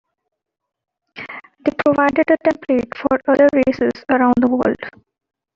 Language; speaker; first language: English; non-native, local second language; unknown